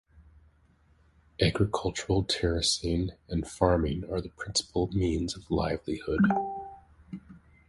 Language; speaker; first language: English; native; English